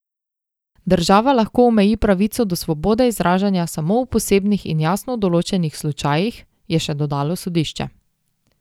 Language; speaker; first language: Slovenian; native; Slovenian